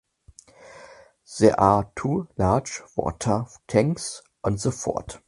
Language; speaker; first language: English; non-native, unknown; German